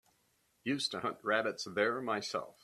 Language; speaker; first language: English; native; English